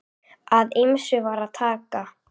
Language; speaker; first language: Icelandic; native; Icelandic